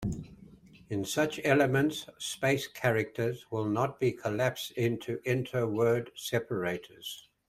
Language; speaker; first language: English; native; English